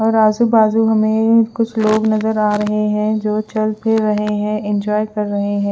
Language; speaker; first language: Hindi; non-native, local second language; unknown